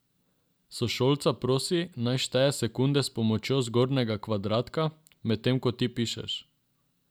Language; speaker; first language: Slovenian; non-native, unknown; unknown